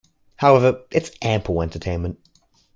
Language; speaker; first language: English; native; English